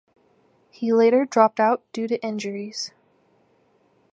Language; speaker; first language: English; native; English